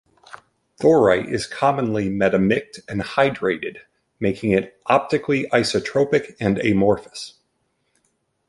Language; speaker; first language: English; native; English